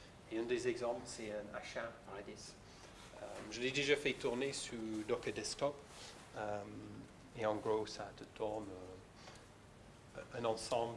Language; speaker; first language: French; non-native, fluent; English